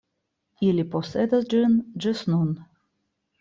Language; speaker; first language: Esperanto; non-native, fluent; Russian